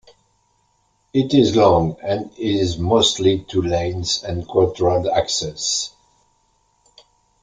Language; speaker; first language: English; non-native, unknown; French